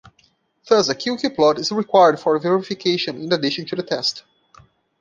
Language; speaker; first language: English; non-native, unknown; Portuguese